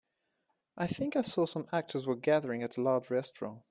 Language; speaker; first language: English; non-native, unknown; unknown